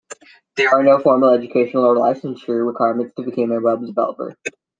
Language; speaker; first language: English; native; English